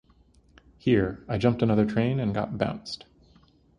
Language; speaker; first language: English; native; English